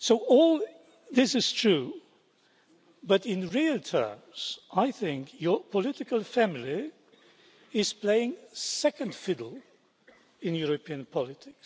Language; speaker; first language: English; non-native, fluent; Polish